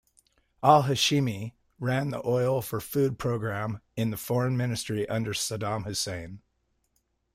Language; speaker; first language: English; native; English